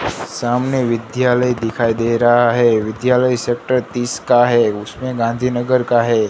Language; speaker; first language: Hindi; non-native, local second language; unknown